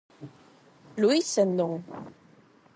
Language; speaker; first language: Galician; non-native, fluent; Spanish